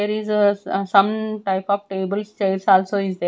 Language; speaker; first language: English; non-native, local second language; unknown